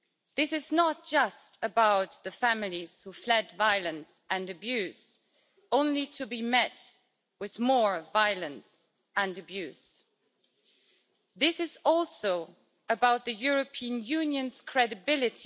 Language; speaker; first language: English; native; English